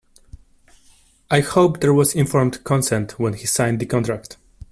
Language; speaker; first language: English; non-native, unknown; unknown